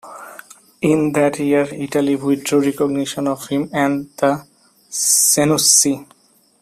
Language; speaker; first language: English; non-native, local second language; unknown